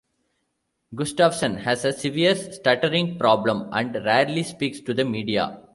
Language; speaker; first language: English; non-native, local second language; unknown